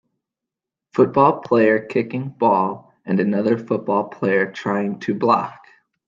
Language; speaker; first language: English; native; English